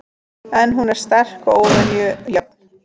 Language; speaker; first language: Icelandic; native; Icelandic